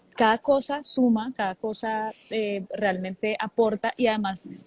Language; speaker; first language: Spanish; native; Spanish